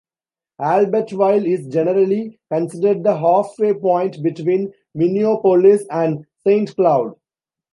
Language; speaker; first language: English; non-native, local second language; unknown